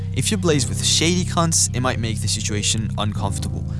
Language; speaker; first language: English; native; English